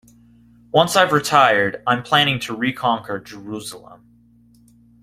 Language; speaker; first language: English; native; English